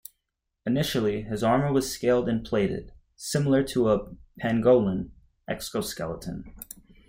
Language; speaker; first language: English; native; English